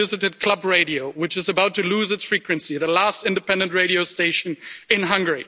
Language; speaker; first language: English; non-native, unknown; German